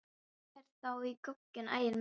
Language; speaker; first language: Icelandic; non-native, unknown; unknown